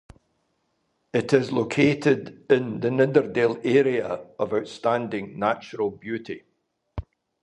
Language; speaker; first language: English; native; English